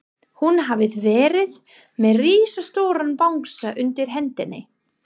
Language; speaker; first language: Icelandic; non-native, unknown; English